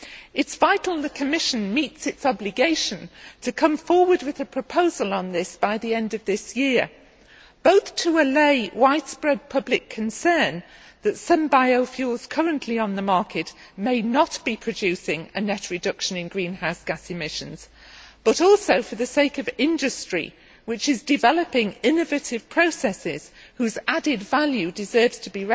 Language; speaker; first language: English; native; English